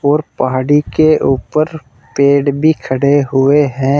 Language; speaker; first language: Hindi; native; Hindi